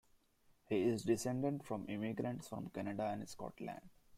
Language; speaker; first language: English; non-native, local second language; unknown